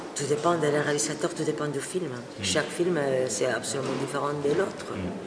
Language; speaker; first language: French; non-native, fluent; Spanish